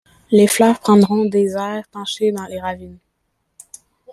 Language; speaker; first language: French; native; French